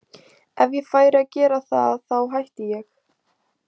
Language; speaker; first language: Icelandic; native; Icelandic